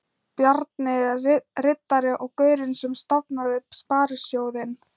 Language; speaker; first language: Icelandic; non-native, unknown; Thai